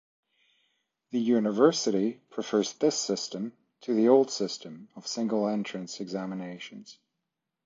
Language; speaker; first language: English; non-native, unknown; French